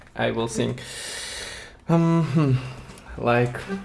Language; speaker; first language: English; non-native, learner; Russian